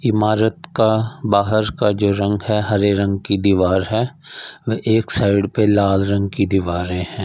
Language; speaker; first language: Hindi; non-native, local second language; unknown